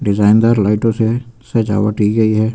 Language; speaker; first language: Hindi; native; Hindi